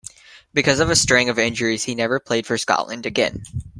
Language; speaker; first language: English; native; English